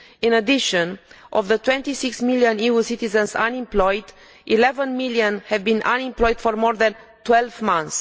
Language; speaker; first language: English; non-native, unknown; Romanian